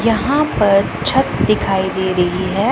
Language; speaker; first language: Hindi; non-native, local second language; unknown